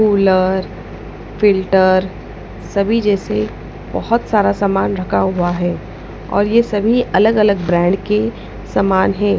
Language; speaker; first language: Hindi; non-native, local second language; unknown